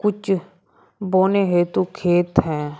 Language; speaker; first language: Hindi; native; Hindi